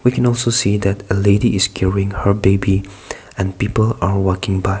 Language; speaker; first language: English; non-native, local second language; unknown